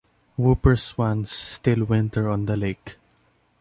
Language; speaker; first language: English; non-native, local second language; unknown